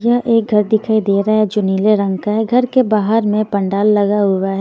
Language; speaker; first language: Hindi; native; Hindi